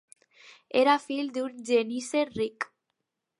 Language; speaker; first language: Catalan; non-native, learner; Spanish